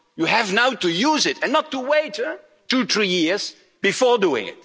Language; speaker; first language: English; non-native, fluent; Dutch